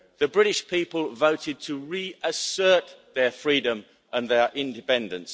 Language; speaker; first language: English; native; English